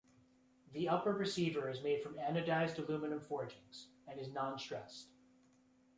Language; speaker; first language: English; native; English